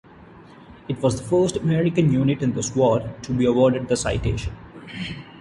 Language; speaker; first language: English; non-native, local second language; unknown